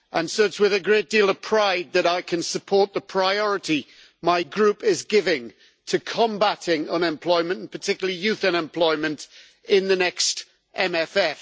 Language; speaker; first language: English; native; English